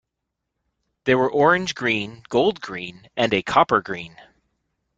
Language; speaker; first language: English; native; English